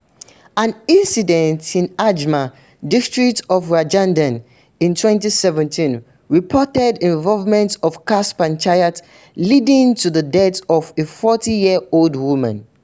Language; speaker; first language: English; non-native, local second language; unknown